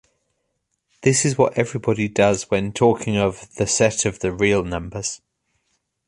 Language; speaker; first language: English; native; English